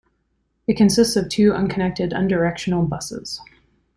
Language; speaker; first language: English; native; English